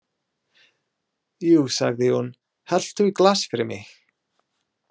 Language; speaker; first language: Icelandic; non-native, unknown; English